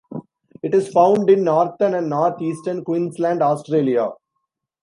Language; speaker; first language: English; non-native, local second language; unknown